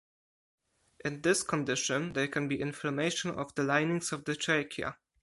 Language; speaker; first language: English; non-native, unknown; Polish